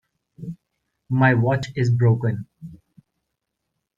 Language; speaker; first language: English; non-native, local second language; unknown